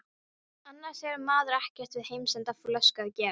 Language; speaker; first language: Icelandic; non-native, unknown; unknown